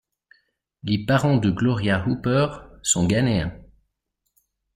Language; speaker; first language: French; native; French